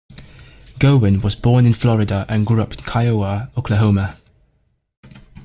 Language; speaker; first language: English; native; English